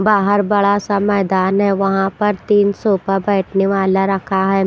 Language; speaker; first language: Hindi; non-native, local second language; Punjabi